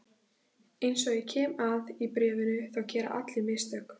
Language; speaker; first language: Icelandic; native; Icelandic